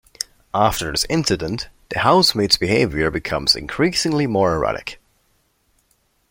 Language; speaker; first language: English; non-native, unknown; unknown